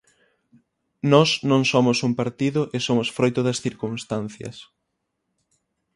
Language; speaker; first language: Galician; native; Galician